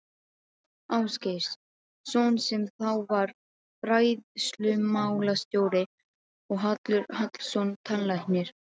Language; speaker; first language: Icelandic; non-native, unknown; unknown